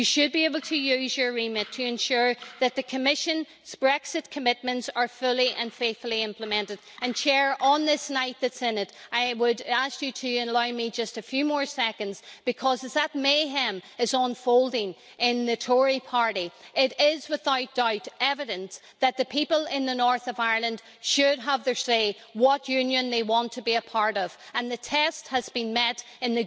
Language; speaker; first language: English; native; English